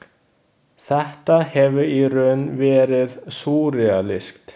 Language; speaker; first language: Icelandic; non-native, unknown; Chinese